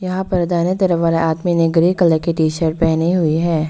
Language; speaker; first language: Hindi; non-native, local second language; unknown